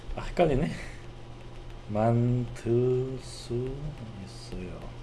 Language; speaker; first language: Korean; non-native, learner; Spanish